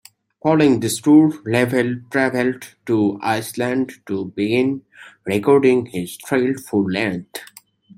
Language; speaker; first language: English; native; English